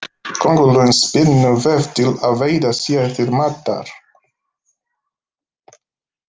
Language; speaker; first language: Icelandic; non-native, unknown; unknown